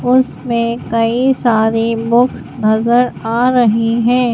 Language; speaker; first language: Hindi; native; Hindi